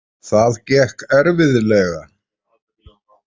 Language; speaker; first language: Icelandic; native; Icelandic